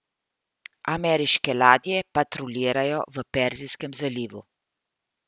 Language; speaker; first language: Slovenian; native; Slovenian